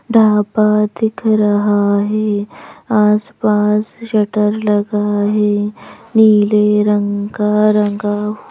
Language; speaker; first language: Hindi; native; Hindi